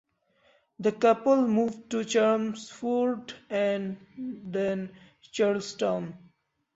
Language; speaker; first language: English; non-native, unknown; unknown